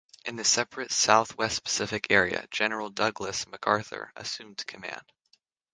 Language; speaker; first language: English; native; English